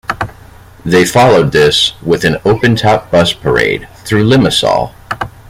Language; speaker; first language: English; native; English